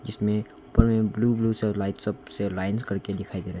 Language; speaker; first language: Hindi; non-native, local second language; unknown